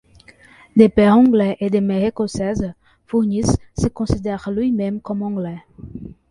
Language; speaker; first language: French; non-native, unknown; Portuguese